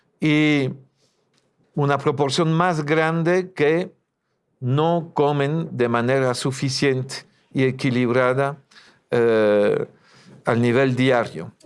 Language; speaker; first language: Spanish; non-native, fluent; French